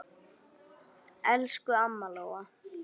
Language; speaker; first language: Icelandic; native; Icelandic